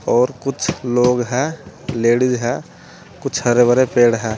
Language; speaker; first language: Hindi; native; Hindi